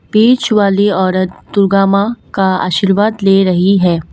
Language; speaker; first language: Hindi; non-native, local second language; Assamese